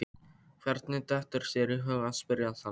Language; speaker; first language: Icelandic; non-native, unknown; Polish